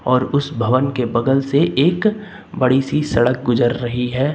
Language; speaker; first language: Hindi; native; Hindi